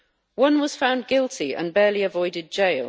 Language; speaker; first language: English; native; English